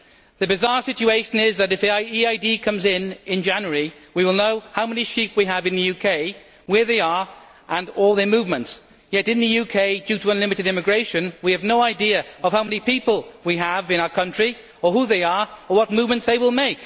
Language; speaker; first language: English; native; English